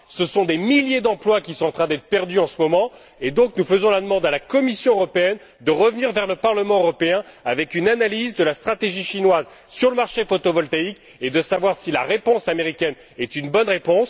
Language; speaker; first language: French; native; French